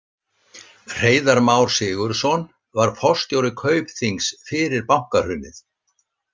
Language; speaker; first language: Icelandic; native; Icelandic